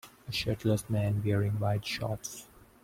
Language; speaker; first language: English; non-native, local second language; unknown